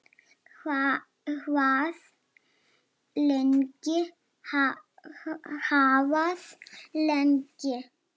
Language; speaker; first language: Icelandic; non-native, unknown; Lithuanian